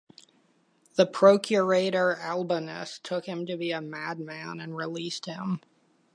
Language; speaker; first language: English; native; English